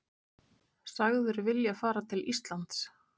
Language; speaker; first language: Icelandic; native; Icelandic